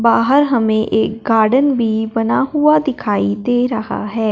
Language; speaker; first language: Hindi; non-native, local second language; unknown